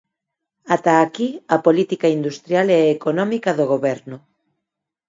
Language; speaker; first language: Galician; non-native, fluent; Spanish